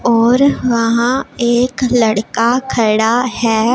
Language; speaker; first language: Hindi; non-native, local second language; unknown